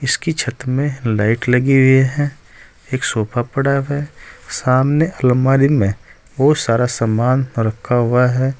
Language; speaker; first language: Hindi; native; Hindi